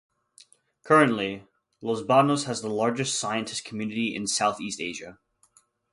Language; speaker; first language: English; native; English